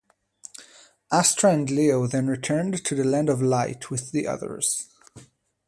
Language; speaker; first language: English; non-native, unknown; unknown